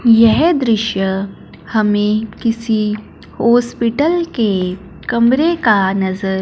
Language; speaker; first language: Hindi; non-native, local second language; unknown